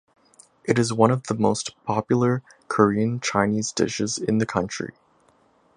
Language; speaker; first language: English; native; English